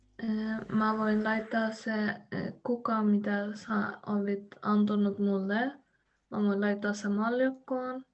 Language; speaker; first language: Finnish; non-native, learner; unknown